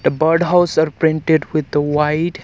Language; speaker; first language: English; non-native, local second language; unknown